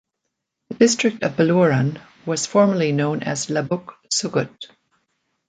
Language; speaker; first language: English; native; English